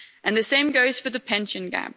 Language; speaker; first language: English; non-native, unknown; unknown